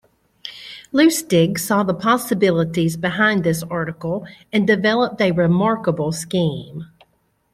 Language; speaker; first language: English; native; English